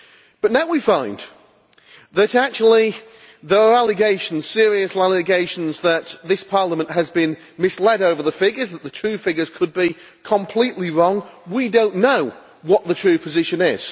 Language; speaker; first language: English; native; English